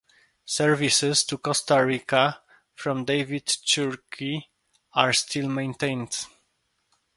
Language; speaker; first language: English; non-native, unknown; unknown